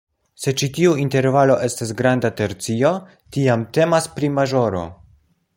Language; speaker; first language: Esperanto; non-native, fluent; Polish